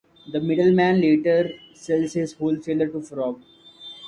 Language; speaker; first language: English; non-native, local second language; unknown